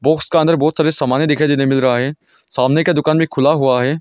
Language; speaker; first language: Hindi; non-native, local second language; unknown